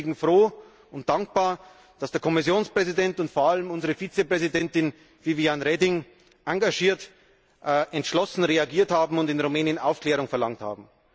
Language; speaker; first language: German; native; German